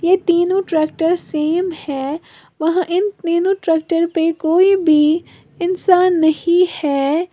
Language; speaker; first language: Hindi; native; Hindi